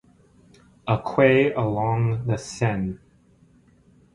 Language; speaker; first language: English; native; English